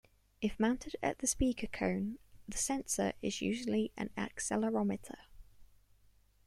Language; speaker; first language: English; native; English